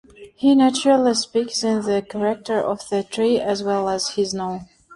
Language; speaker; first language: English; non-native, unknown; Turkmen